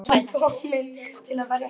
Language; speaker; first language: Icelandic; native; Icelandic